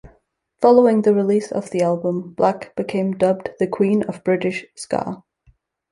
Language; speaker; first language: English; native; English